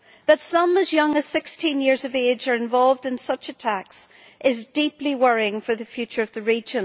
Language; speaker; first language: English; native; English